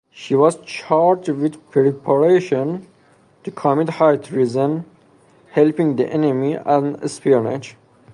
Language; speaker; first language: English; non-native, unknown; Persian